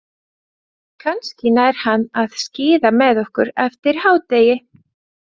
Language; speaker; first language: Icelandic; non-native, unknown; Latvian